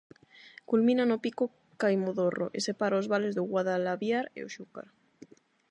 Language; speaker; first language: Galician; non-native, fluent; Spanish